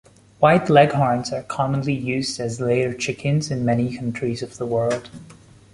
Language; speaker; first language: English; non-native, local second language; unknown